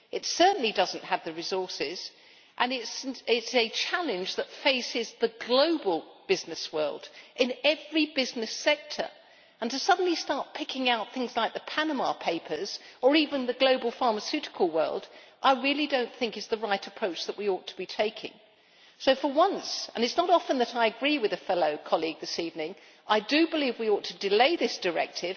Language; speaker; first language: English; native; English